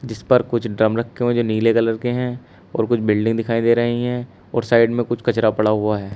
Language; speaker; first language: Hindi; native; Hindi